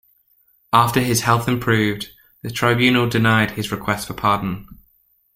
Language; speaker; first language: English; native; English